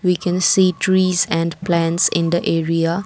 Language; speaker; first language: English; non-native, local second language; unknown